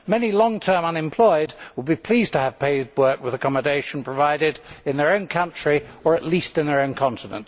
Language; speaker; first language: English; native; English